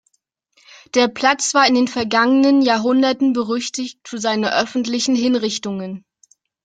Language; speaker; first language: German; native; German